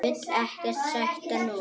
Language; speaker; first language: Icelandic; native; Icelandic